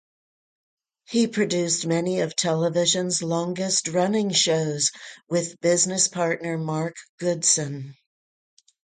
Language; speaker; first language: English; native; English